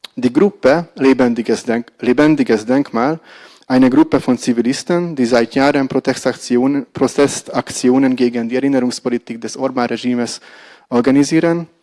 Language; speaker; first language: German; non-native, fluent; Hungarian